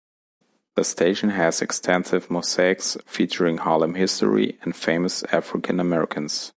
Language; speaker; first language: English; non-native, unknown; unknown